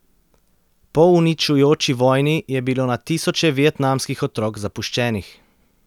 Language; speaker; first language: Slovenian; native; Slovenian